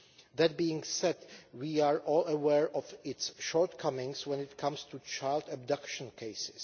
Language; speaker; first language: English; non-native, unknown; Czech